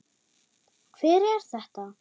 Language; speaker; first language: Icelandic; non-native, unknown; German